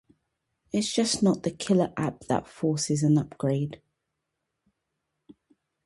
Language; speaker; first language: English; native; English